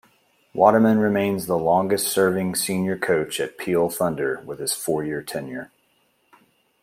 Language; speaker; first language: English; native; English